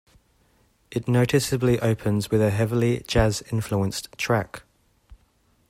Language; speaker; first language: English; native; English